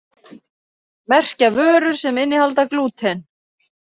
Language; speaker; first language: Icelandic; native; Icelandic